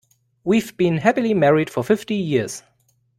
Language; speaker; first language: English; non-native, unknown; German